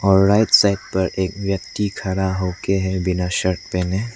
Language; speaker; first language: Hindi; non-native, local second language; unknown